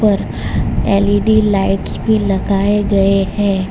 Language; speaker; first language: Hindi; non-native, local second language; Gujarati